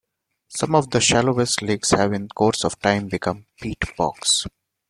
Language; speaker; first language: English; non-native, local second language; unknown